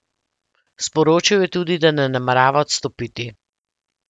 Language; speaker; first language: Slovenian; native; Slovenian